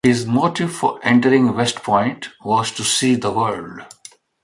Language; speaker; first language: English; non-native, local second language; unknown